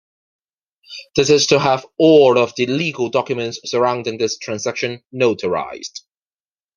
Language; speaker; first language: English; non-native, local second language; Cantonese